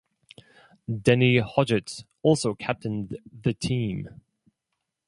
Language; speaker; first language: English; non-native, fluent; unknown